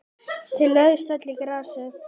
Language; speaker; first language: Icelandic; native; Icelandic